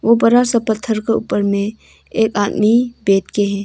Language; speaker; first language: Hindi; non-native, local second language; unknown